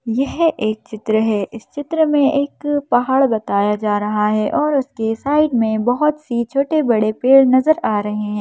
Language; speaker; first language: Hindi; native; Hindi